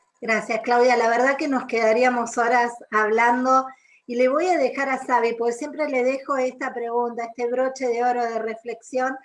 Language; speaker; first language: Spanish; native; Spanish